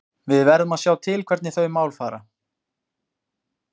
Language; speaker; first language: Icelandic; native; Icelandic